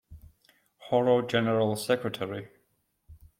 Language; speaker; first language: English; non-native, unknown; Georgian